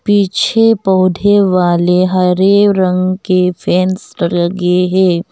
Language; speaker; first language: Hindi; non-native, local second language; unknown